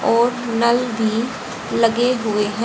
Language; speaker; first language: Hindi; native; Hindi